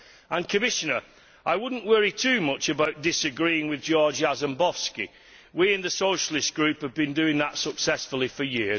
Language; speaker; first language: English; native; English